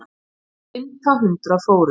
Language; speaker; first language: Icelandic; native; Icelandic